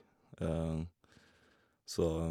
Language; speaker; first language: Norwegian; native; Norwegian